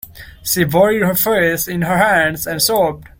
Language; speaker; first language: English; non-native, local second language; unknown